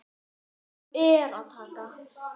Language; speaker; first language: Icelandic; native; Icelandic